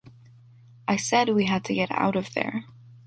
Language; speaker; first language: English; native; English